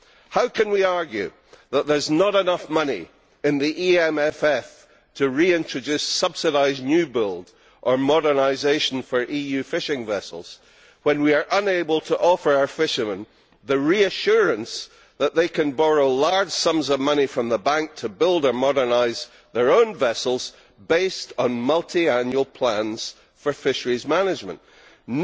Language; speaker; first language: English; native; English